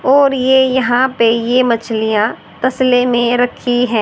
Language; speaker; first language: Hindi; native; Hindi